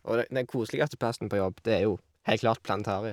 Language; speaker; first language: Norwegian; native; Norwegian